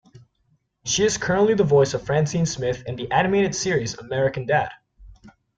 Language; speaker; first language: English; non-native, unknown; Spanish